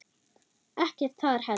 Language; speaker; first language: Icelandic; non-native, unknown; German